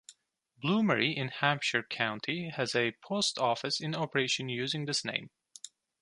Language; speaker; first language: English; non-native, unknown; Turkish